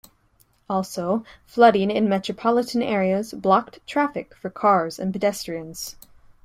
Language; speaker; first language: English; native; English